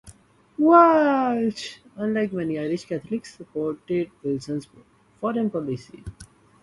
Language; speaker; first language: English; non-native, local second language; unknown